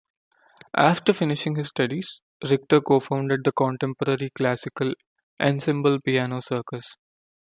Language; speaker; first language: English; non-native, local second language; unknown